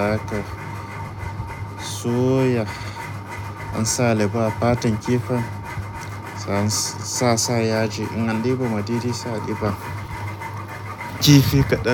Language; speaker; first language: Hausa; native; Hausa